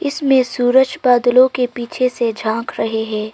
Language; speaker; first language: Hindi; early bilingual, other home language; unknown